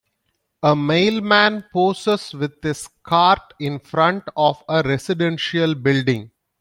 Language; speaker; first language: English; non-native, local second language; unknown